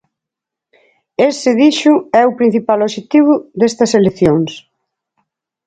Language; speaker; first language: Galician; native; Galician